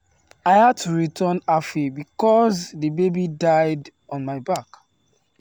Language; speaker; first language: English; non-native, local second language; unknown